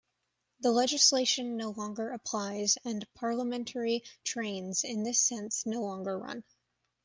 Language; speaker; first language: English; native; English